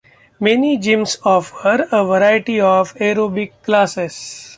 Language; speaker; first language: English; non-native, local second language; Marathi